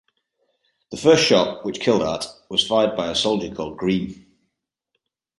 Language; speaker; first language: English; native; English